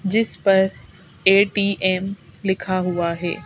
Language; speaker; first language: Hindi; native; Hindi